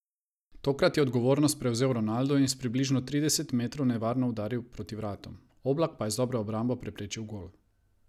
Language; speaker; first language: Slovenian; non-native, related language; Croatian